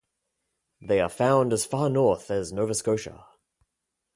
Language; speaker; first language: English; native; English